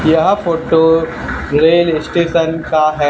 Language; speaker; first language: Hindi; native; Hindi